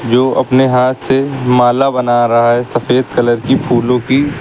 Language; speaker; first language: Hindi; native; Hindi